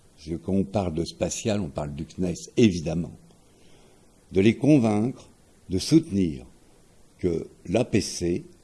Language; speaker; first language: French; native; French